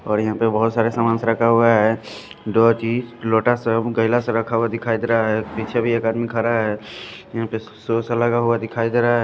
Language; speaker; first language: Hindi; non-native, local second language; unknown